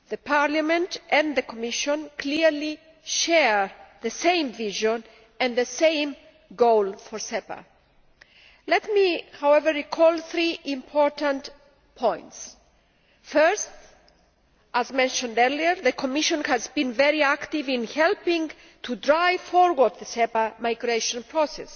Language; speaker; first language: English; non-native, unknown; Greek